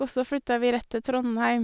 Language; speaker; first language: Norwegian; native; Norwegian